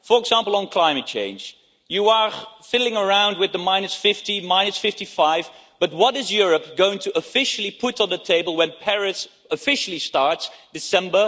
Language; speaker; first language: English; non-native, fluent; Dutch